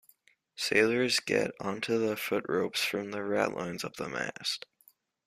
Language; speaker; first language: English; native; English